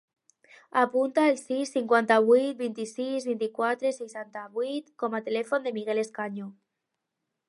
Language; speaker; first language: Catalan; non-native, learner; Spanish